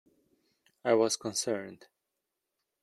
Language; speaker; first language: English; native; English